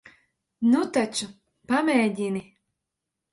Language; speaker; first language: Latvian; native; Latvian